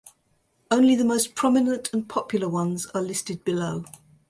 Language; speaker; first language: English; native; English